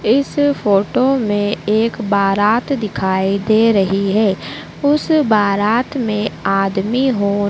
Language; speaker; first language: Hindi; native; Hindi